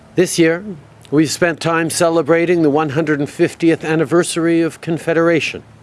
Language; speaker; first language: English; native; English